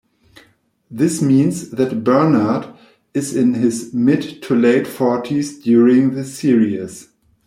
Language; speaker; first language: English; non-native, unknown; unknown